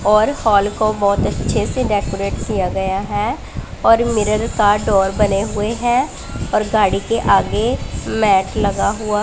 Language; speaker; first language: Hindi; non-native, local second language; Punjabi